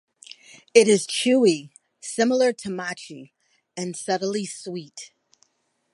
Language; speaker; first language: English; native; English